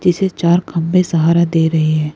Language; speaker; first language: Hindi; non-native, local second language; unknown